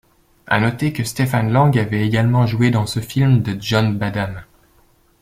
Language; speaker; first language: French; native; French